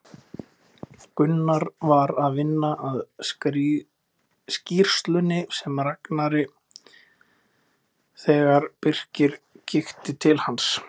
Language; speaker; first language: Icelandic; native; Icelandic